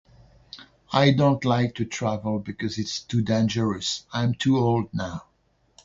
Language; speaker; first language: English; non-native, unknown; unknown